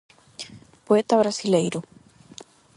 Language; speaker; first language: Galician; non-native, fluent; Spanish